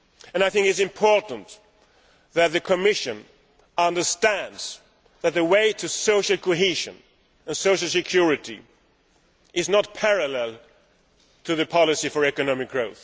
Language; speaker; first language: English; non-native, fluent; Swedish